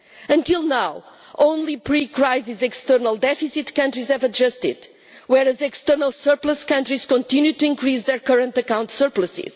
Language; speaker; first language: English; non-native, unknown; Portuguese